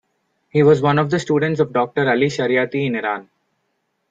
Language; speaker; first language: English; non-native, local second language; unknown